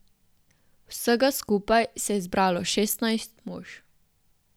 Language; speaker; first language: Slovenian; native; Slovenian